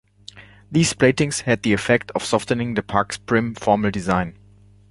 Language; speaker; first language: English; non-native, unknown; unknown